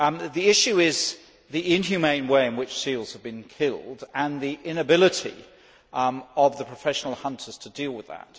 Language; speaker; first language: English; native; English